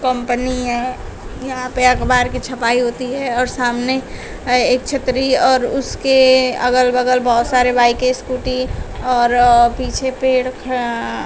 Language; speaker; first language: Hindi; native; Hindi